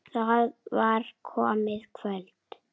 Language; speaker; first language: Icelandic; native; Icelandic